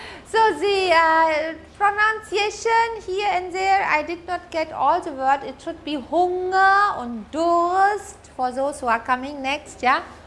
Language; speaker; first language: English; non-native, fluent; German